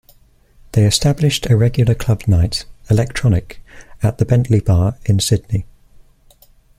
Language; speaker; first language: English; native; English